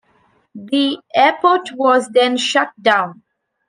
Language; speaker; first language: English; non-native, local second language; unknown